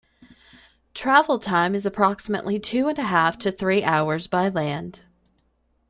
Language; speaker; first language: English; native; English